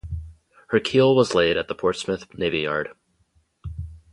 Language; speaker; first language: English; native; English